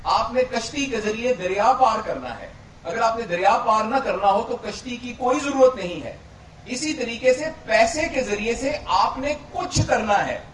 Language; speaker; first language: Urdu; non-native, local second language; Punjabi